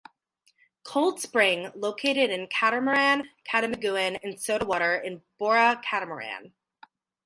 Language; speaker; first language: English; native; English